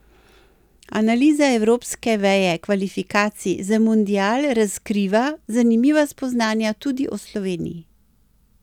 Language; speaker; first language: Slovenian; native; Slovenian